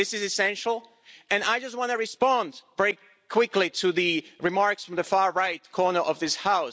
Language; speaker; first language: English; non-native, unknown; Slovak